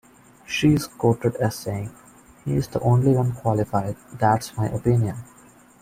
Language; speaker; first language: English; non-native, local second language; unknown